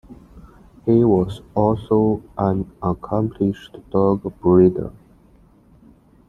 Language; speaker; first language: English; non-native, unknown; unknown